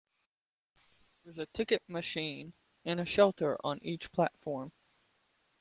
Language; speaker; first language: English; native; English